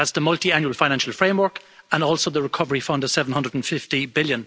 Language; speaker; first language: English; native; English